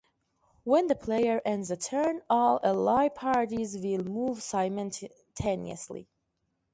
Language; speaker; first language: English; non-native, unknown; Persian